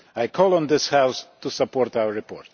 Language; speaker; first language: English; non-native, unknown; Polish